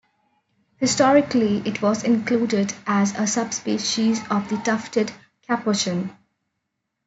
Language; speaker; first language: English; non-native, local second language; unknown